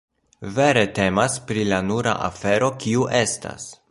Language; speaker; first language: Esperanto; non-native, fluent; Polish